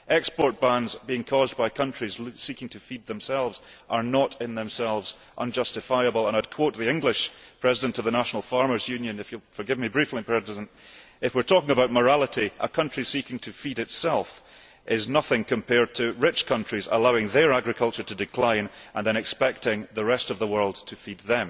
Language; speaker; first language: English; early bilingual, heritage; English